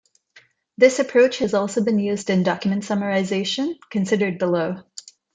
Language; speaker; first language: English; non-native, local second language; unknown